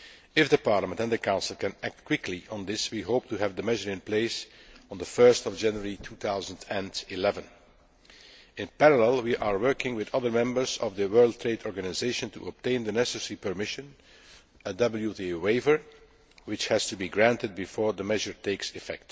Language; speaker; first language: English; non-native, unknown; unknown